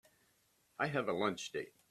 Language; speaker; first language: English; native; English